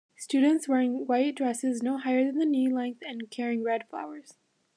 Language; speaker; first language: English; native; English